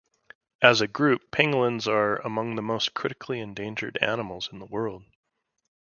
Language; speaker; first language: English; native; English